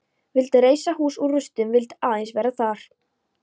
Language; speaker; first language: Icelandic; non-native, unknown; Polish